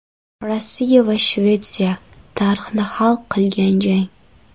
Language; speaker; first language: Uzbek; non-native, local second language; Kara-Kalpak